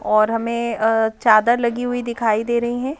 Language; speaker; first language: Hindi; native; Hindi